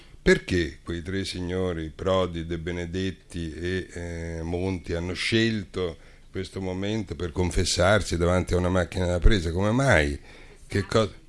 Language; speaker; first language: Italian; native; Italian